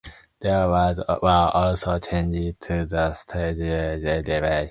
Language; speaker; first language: English; non-native, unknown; Japanese